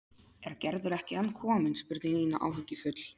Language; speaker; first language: Icelandic; non-native, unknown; Polish